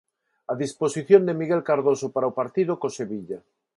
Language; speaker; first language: Galician; non-native, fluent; Spanish